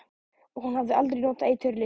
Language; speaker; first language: Icelandic; non-native, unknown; Polish